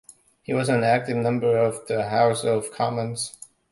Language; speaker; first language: English; non-native, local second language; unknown